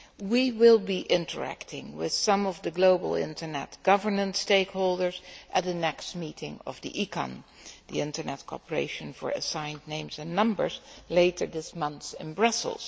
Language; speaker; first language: English; non-native, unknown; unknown